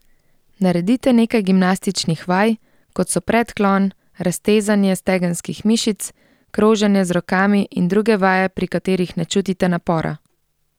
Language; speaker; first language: Slovenian; native; Slovenian